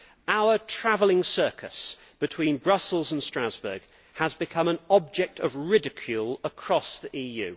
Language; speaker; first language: English; native; English